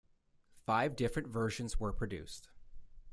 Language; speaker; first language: English; native; English